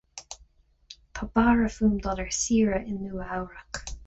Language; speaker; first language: Irish; non-native, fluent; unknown